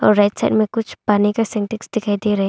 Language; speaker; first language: Hindi; non-native, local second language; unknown